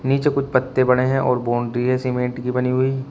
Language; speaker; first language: Hindi; native; Hindi